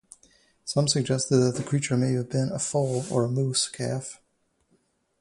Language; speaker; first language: English; native; English